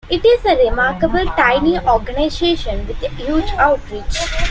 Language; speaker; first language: English; non-native, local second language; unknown